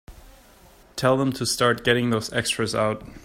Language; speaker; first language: English; non-native, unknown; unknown